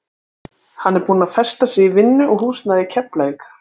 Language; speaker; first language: Icelandic; native; Icelandic